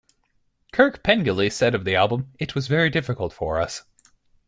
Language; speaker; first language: English; native; English